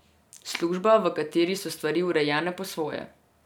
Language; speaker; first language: Slovenian; non-native, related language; Serbian